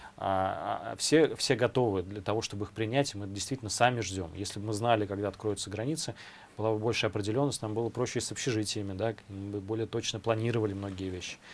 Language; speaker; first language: Russian; native; Russian